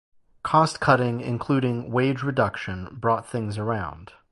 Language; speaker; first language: English; native; English